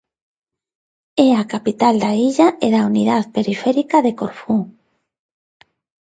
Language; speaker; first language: Galician; non-native, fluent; Spanish